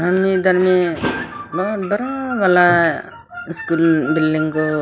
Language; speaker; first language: Hindi; non-native, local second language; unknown